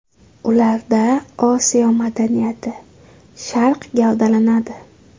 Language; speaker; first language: Uzbek; native; Uzbek